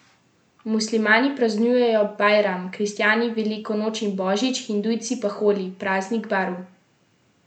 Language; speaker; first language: Slovenian; native; Slovenian